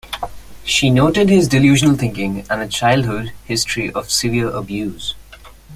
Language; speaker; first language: English; non-native, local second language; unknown